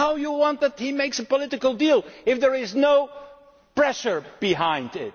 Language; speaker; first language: English; non-native, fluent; Dutch